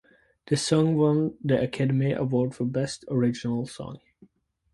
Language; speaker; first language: English; native; English